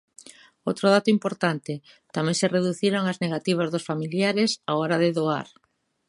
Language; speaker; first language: Galician; native; Galician